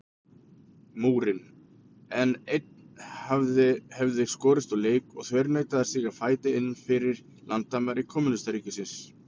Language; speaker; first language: Icelandic; native; Icelandic